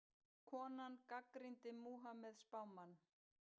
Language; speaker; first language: Icelandic; native; Icelandic